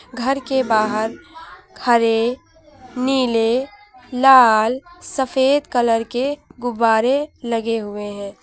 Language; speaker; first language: Hindi; native; Hindi